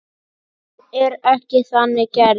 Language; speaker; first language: Icelandic; native; Icelandic